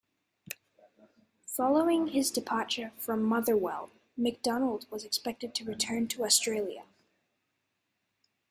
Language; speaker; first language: English; native; English